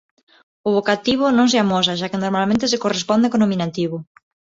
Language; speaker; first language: Galician; non-native, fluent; Spanish